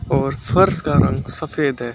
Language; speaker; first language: Hindi; native; Hindi